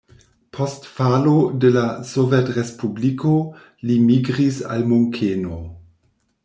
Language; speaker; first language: Esperanto; non-native, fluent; German